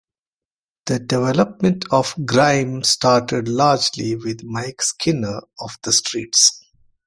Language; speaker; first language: English; non-native, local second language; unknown